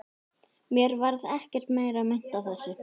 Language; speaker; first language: Icelandic; native; Icelandic